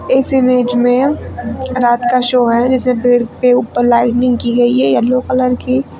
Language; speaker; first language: Hindi; native; Hindi